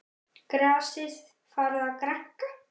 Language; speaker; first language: Icelandic; native; Icelandic